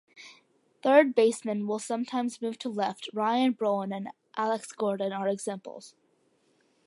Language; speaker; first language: English; early bilingual, other home language; Malayalam